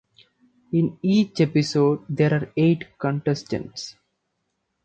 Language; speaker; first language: English; non-native, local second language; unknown